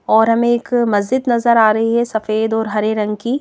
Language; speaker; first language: Hindi; native; Hindi